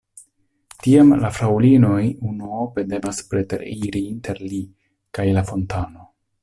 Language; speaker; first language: Esperanto; non-native, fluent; Italian